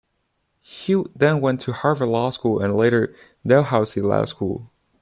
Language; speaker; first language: English; non-native, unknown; Chinese